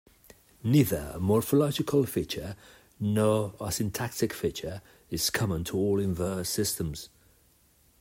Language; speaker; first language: English; non-native, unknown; Catalan